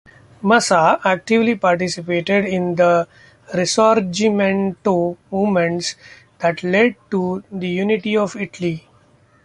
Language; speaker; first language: English; non-native, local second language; Marathi